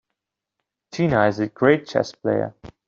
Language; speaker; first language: English; non-native, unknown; Dutch